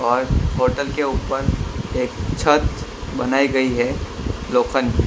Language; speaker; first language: Hindi; non-native, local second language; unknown